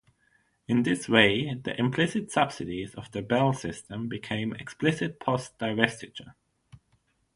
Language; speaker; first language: English; non-native, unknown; German